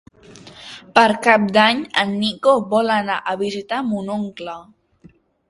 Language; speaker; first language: Catalan; native; Catalan